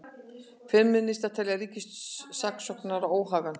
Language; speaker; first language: Icelandic; native; Icelandic